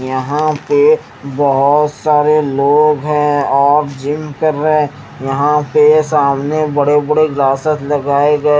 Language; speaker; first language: Hindi; native; Hindi